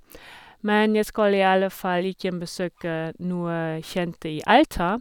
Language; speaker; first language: Norwegian; non-native, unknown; German